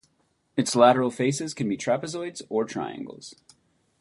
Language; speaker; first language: English; native; English